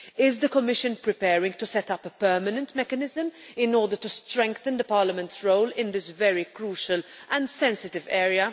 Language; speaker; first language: English; non-native, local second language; Maltese